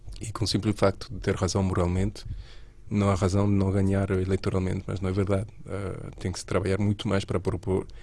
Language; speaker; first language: Portuguese; non-native, related language; Spanish